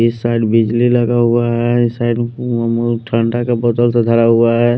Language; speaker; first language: Hindi; non-native, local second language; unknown